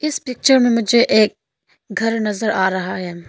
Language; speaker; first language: Hindi; non-native, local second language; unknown